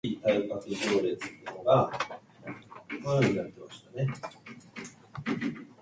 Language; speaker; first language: English; non-native, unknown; Japanese